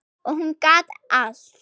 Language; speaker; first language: Icelandic; non-native, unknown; German